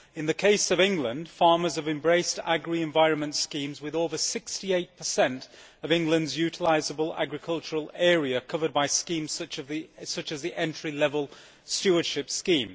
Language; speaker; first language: English; native; English